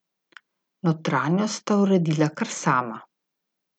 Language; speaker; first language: Slovenian; native; Slovenian